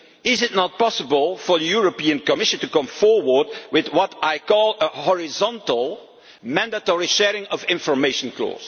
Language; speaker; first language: English; non-native, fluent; Dutch